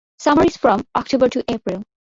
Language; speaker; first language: English; non-native, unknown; Bangla